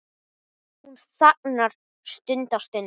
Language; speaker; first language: Icelandic; non-native, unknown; Portuguese